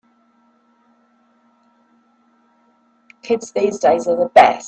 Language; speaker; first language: English; native; English